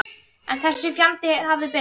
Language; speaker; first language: Icelandic; native; Icelandic